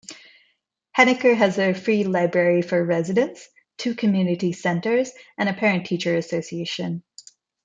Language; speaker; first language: English; non-native, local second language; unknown